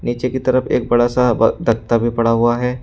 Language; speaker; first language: Hindi; native; Hindi